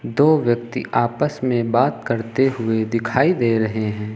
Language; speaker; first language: Hindi; native; Hindi